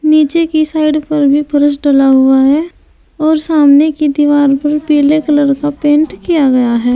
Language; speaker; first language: Hindi; native; Hindi